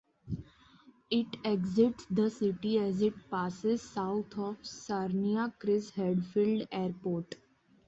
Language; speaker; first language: English; non-native, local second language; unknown